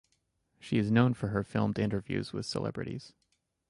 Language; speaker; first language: English; native; English